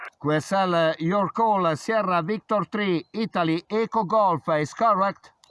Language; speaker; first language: English; non-native, fluent; Italian